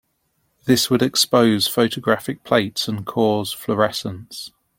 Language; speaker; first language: English; native; English